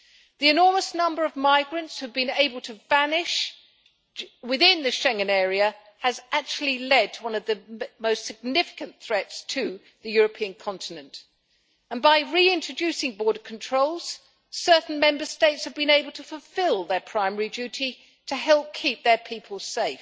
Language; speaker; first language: English; native; English